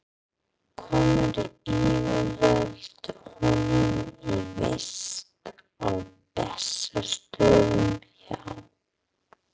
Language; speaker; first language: Icelandic; non-native, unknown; English